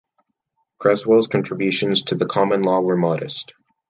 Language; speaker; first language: English; native; English